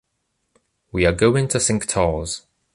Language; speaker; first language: English; native; English